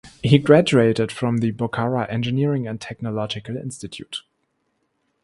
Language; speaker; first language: English; non-native, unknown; German